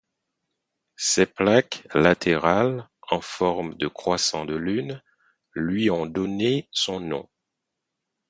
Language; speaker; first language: French; non-native, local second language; Haitian Creole